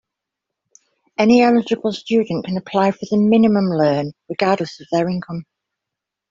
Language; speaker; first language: English; native; English